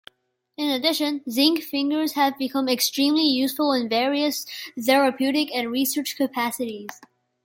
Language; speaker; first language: English; non-native, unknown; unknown